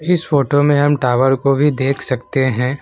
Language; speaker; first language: Hindi; non-native, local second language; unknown